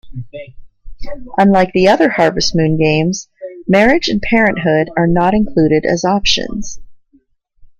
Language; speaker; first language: English; native; English